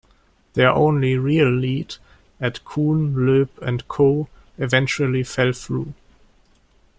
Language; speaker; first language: English; non-native, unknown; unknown